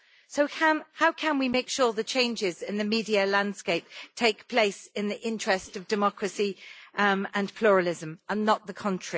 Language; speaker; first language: English; native; English